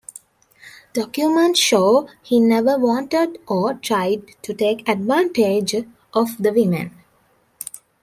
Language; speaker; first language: English; non-native, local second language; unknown